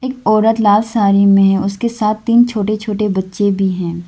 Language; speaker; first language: Hindi; non-native, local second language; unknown